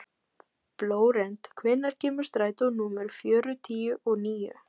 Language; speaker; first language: Icelandic; native; Icelandic